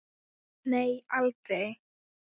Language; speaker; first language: Icelandic; non-native, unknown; Thai